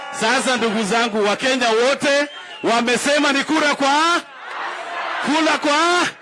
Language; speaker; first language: Swahili; non-native, local second language; Kamba